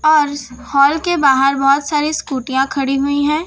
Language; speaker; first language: Hindi; non-native, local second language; Gujarati